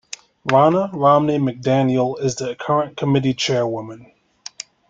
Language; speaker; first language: English; native; English